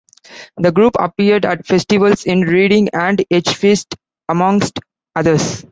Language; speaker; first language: English; non-native, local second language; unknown